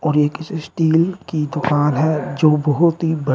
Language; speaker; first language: Hindi; native; Hindi